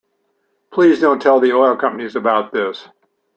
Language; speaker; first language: English; native; English